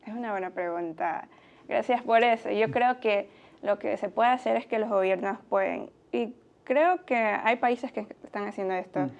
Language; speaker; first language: Spanish; native; Spanish